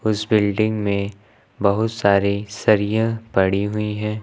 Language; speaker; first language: Hindi; native; Hindi